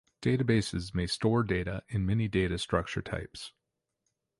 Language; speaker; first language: English; native; English